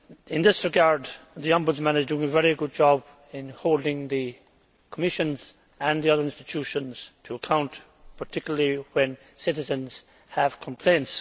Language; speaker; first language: English; native; English